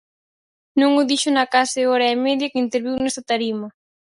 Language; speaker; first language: Galician; native; Galician